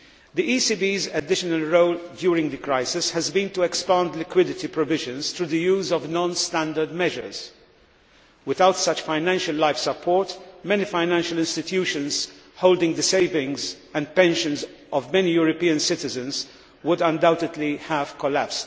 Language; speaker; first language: English; non-native, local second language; Maltese